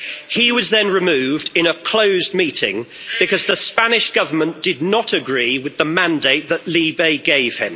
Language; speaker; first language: English; native; English